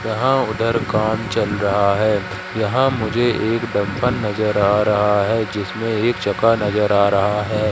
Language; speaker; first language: Hindi; native; Hindi